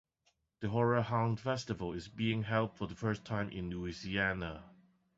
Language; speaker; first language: English; non-native, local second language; Cantonese